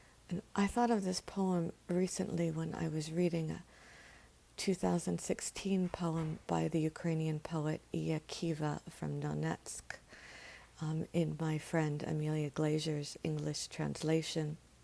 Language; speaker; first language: English; native; English